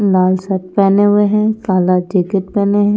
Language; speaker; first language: Hindi; non-native, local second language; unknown